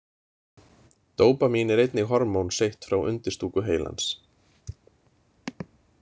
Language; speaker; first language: Icelandic; native; Icelandic